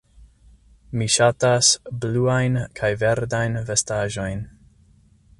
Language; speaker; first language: Esperanto; non-native, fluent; English